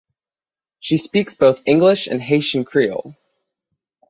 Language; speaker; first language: English; native; English